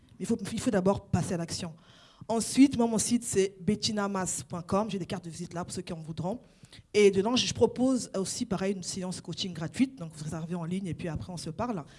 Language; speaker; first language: French; non-native, local second language; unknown